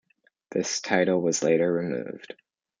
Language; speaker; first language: English; native; English